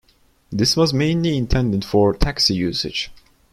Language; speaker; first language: English; non-native, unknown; Turkish